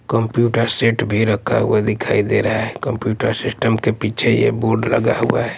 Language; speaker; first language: Hindi; non-native, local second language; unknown